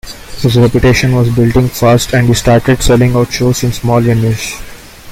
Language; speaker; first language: English; non-native, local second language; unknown